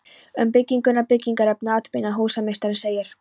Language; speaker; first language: Icelandic; non-native, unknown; Polish